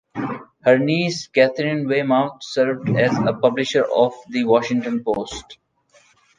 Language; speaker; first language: English; non-native, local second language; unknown